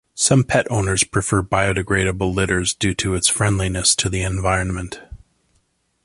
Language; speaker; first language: English; native; English